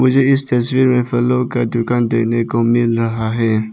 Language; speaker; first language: Hindi; non-native, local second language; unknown